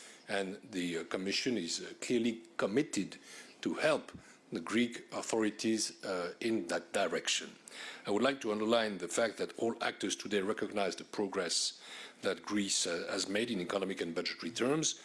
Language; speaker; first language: English; non-native, fluent; French